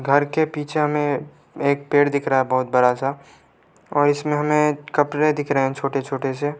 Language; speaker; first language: Hindi; native; Hindi